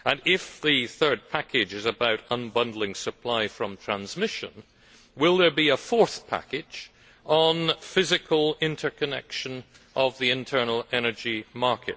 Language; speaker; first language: English; native; English